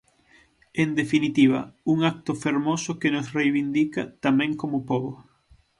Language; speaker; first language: Galician; native; Galician